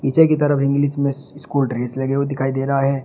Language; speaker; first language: Hindi; native; Hindi